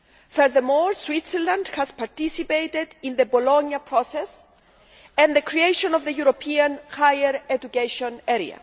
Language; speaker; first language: English; non-native, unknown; Greek